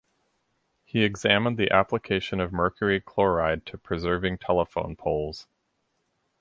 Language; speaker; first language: English; native; English